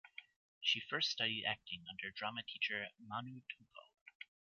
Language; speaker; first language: English; native; English